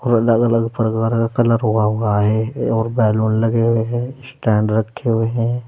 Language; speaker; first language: Hindi; native; Hindi